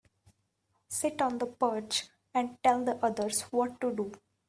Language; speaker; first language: English; non-native, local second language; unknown